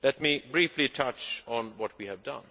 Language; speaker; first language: English; non-native, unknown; Swedish